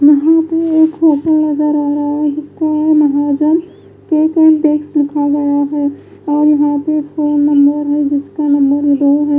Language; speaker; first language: Hindi; non-native, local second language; Punjabi